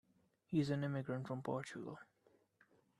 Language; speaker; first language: English; non-native, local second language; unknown